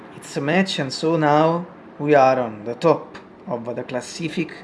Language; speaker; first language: English; non-native, learner; Italian